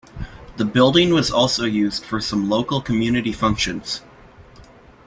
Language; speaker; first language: English; native; English